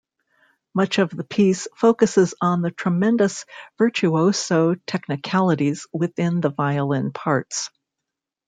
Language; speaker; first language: English; native; English